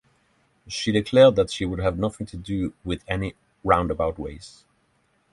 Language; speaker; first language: English; non-native, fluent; Norwegian